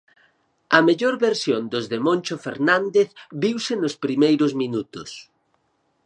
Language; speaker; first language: Galician; native; Galician